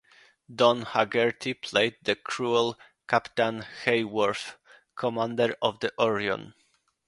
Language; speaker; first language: English; non-native, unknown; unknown